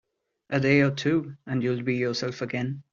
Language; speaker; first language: English; non-native, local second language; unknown